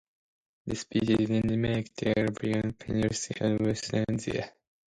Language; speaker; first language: English; non-native, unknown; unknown